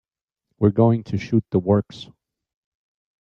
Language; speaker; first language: English; native; English